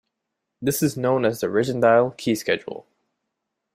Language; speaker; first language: English; native; English